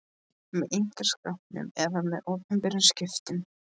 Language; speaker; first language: Icelandic; non-native, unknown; Polish